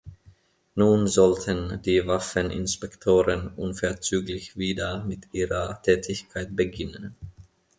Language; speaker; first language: German; non-native, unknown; Finnish